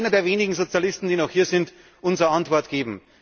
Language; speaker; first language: German; native; German